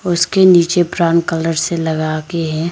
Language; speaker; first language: Hindi; non-native, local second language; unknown